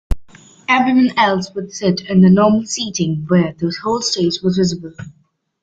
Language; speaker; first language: English; native; English